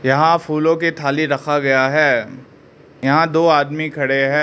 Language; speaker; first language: Hindi; early bilingual, other home language; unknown